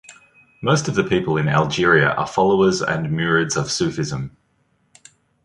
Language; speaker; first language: English; native; English